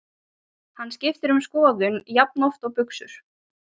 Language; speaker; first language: Icelandic; non-native, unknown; Ukrainian